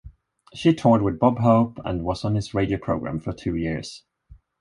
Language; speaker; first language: English; non-native, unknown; Swedish